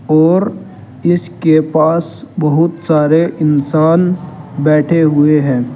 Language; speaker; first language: Hindi; native; Hindi